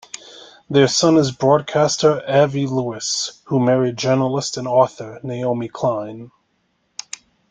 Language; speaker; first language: English; native; English